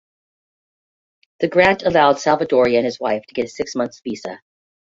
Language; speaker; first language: English; native; English